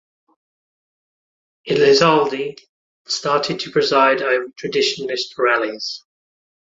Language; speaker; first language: English; native; English